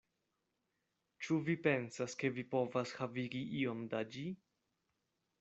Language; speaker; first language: Esperanto; non-native, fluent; Spanish